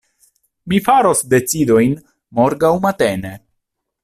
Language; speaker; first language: Esperanto; non-native, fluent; Italian